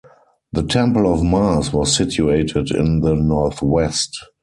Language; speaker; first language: English; non-native, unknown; German